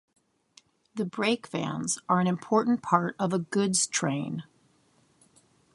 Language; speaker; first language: English; native; English